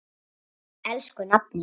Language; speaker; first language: Icelandic; native; Icelandic